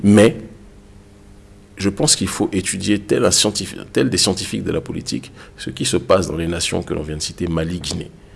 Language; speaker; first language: French; native; French